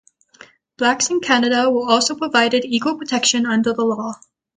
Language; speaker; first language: English; native; English